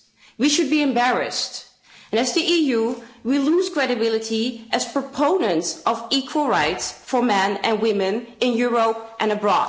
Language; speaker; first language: English; non-native, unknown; Dutch